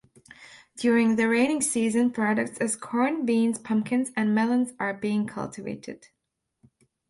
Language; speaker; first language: English; non-native, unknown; Latvian